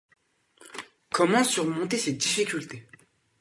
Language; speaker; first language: French; non-native, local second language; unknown